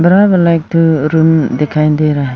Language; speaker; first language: Hindi; non-native, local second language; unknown